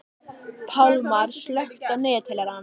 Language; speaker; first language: Icelandic; native; Icelandic